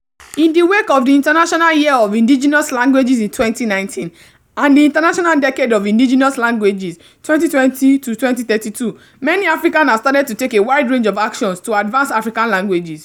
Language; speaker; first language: English; non-native, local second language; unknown